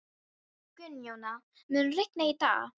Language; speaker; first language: Icelandic; non-native, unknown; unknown